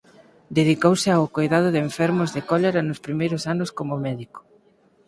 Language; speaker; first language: Galician; native; Galician